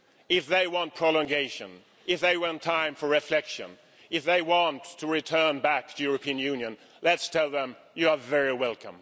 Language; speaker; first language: English; non-native, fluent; Swedish